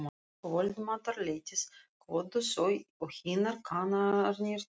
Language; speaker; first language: Icelandic; non-native, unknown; Russian